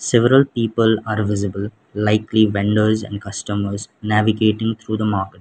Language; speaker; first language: English; non-native, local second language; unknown